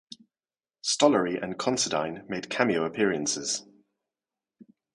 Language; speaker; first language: English; non-native, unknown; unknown